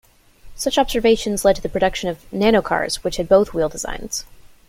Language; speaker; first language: English; native; English